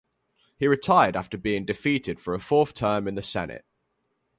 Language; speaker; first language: English; native; English